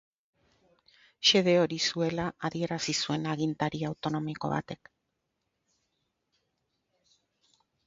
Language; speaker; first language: Basque; native; Basque